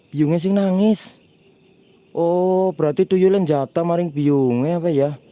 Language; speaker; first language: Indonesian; non-native, local second language; Javanese